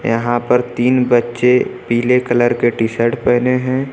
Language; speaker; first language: Hindi; native; Hindi